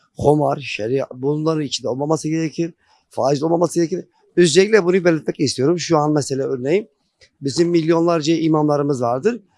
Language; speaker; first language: Turkish; non-native, local second language; Kurdish